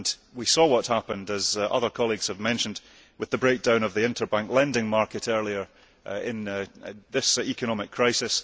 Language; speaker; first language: English; early bilingual, heritage; English